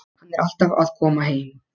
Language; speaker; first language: Icelandic; non-native, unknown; Polish